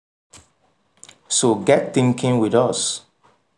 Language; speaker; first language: English; non-native, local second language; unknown